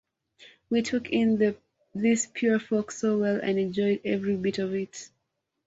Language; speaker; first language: English; non-native, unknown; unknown